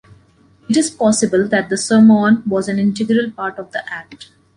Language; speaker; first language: English; non-native, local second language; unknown